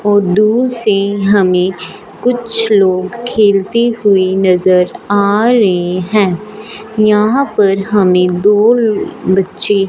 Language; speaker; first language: Hindi; non-native, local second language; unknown